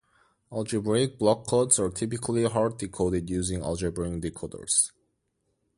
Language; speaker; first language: English; non-native, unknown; Korean